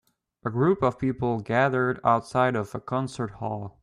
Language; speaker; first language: English; native; English